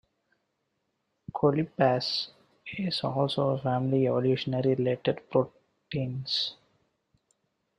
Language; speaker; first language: English; non-native, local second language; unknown